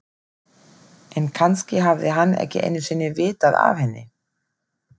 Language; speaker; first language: Icelandic; non-native, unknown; German